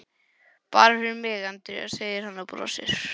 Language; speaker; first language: Icelandic; non-native, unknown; English